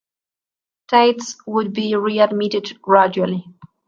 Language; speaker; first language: English; non-native, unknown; Spanish